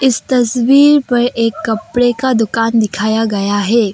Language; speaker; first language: Hindi; non-native, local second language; Assamese